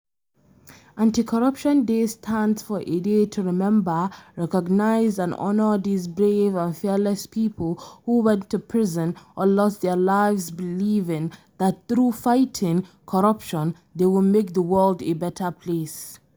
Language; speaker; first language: English; non-native, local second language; Hausa